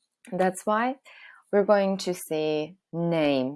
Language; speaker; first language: English; non-native, fluent; Turkish